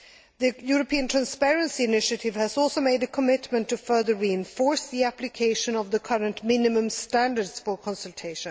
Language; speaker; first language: English; non-native, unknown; Swedish